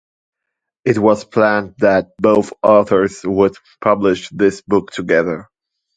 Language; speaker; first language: English; non-native, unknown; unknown